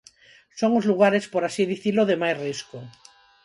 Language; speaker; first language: Galician; non-native, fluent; Spanish